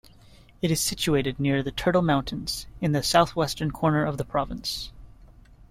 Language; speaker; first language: English; native; English